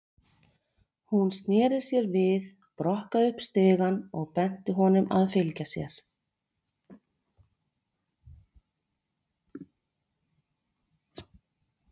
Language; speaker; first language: Icelandic; native; Icelandic